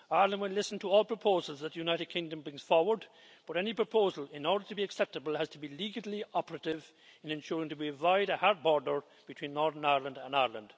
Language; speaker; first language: English; native; English